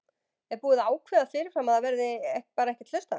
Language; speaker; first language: Icelandic; native; Icelandic